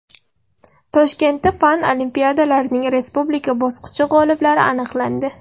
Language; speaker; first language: Uzbek; non-native, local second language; Russian